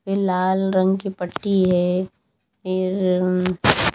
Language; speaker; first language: Hindi; non-native, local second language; Punjabi